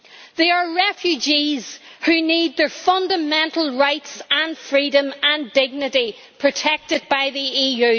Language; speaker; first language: English; native; English